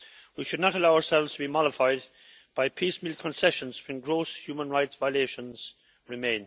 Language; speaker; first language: English; native; English